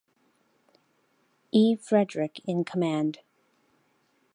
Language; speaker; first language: English; native; English